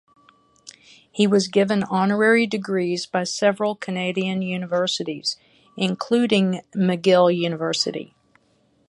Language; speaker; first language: English; native; English